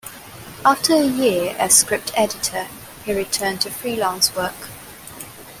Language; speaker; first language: English; non-native, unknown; Cantonese